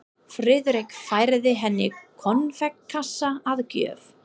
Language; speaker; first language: Icelandic; non-native, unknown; English